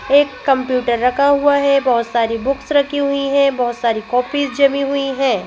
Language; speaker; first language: Hindi; native; Hindi